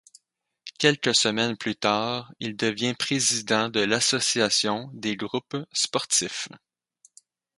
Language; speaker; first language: French; native; French